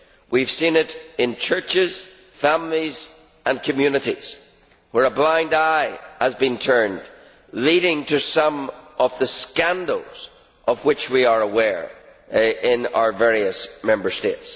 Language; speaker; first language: English; native; English